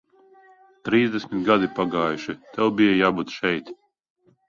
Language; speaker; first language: Latvian; non-native, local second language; Russian